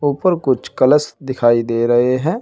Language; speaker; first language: Hindi; native; Hindi